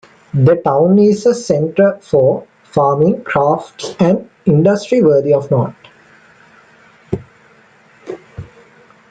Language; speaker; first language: English; native; English